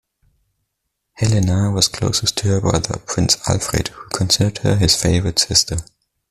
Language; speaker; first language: English; non-native, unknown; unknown